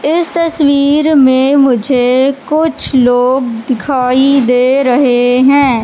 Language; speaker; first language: Hindi; native; Hindi